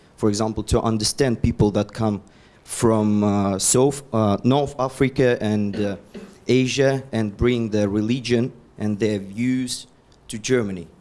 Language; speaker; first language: English; non-native, fluent; Russian